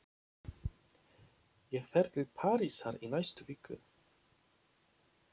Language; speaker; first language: Icelandic; non-native, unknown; Polish